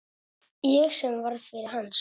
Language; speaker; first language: Icelandic; non-native, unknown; Italian